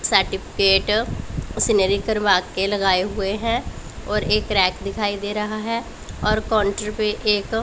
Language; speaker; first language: Hindi; non-native, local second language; Punjabi